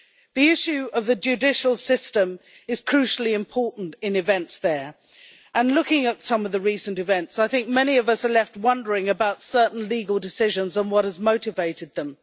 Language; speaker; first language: English; native; English